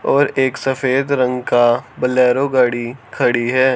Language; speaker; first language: Hindi; native; Hindi